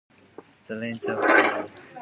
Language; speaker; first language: English; non-native, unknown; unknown